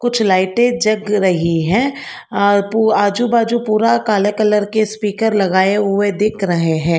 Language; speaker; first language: Hindi; non-native, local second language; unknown